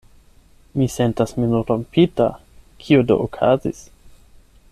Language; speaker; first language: Esperanto; non-native, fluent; German